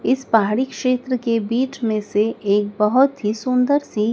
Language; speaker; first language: Hindi; native; Hindi